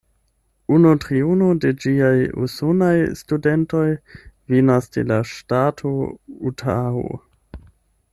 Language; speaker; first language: Esperanto; non-native, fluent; German